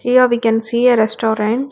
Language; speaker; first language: English; non-native, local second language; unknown